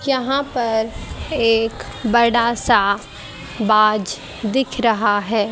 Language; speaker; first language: Hindi; native; Hindi